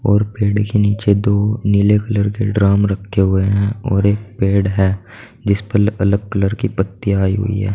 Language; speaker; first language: Hindi; native; Hindi